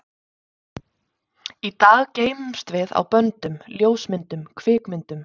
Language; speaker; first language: Icelandic; native; Icelandic